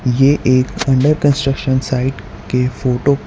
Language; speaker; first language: Hindi; non-native, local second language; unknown